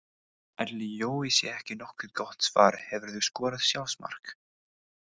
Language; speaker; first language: Icelandic; non-native, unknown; English